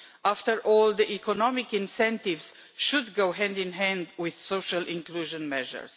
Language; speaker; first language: English; non-native, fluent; Romanian